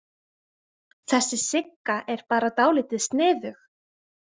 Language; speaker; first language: Icelandic; native; Icelandic